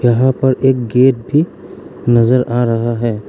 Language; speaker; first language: Hindi; non-native, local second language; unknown